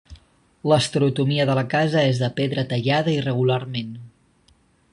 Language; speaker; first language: Catalan; native; Catalan